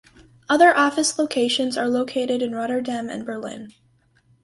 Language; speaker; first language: English; native; English